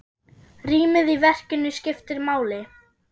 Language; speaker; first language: Icelandic; non-native, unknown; German